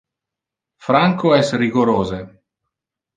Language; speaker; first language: Interlingua; non-native, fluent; Italian